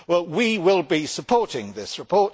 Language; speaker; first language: English; native; English